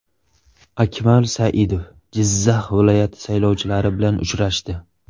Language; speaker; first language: Uzbek; native; Uzbek